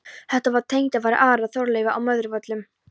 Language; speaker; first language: Icelandic; non-native, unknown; Polish